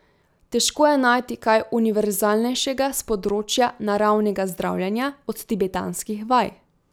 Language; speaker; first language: Slovenian; native; Slovenian